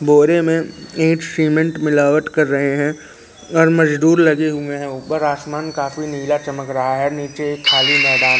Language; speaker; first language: Hindi; native; Hindi